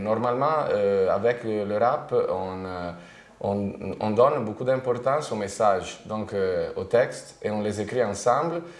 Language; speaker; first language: French; non-native, related language; Italian